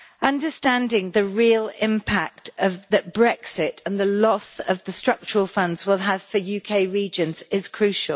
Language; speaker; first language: English; native; English